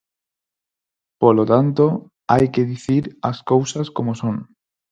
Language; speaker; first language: Galician; non-native, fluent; Spanish